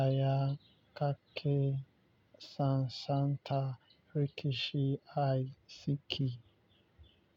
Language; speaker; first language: Hausa; non-native, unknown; Yoruba